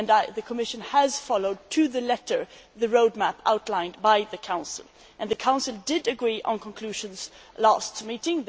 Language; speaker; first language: English; non-native, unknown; Swedish